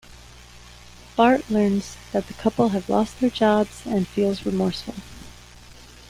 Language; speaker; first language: English; native; English